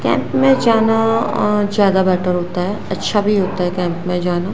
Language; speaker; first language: Hindi; non-native, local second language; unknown